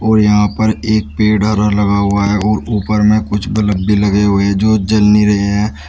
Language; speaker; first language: Hindi; native; Hindi